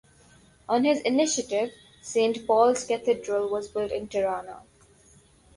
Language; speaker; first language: English; non-native, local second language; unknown